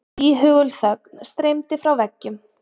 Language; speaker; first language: Icelandic; native; Icelandic